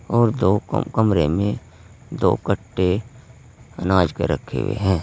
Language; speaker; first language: Hindi; native; Hindi